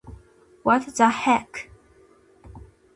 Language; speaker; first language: English; non-native, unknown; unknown